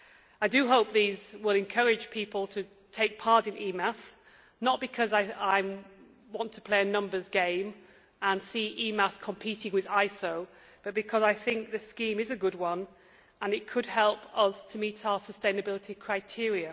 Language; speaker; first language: English; native; English